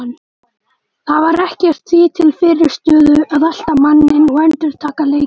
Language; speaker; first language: Icelandic; native; Icelandic